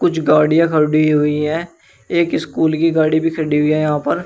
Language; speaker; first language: Hindi; native; Hindi